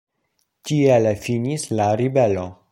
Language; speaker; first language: Esperanto; non-native, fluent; Polish